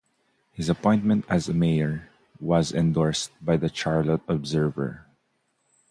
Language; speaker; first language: English; non-native, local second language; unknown